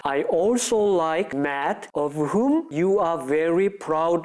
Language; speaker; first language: English; non-native, fluent; Korean